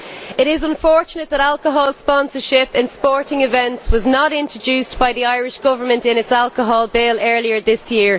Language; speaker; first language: English; native; English